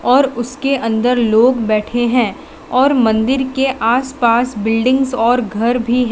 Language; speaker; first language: Hindi; non-native, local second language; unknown